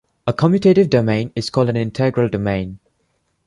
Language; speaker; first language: English; non-native, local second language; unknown